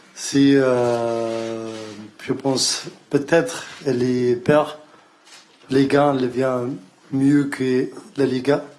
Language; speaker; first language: French; non-native, learner; Arabic